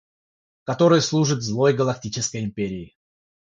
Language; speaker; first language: Russian; non-native, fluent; Georgian